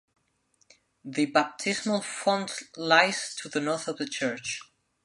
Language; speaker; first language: English; non-native, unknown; Spanish